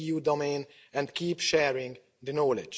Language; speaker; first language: English; non-native, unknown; Hungarian